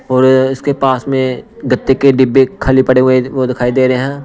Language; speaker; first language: Hindi; non-native, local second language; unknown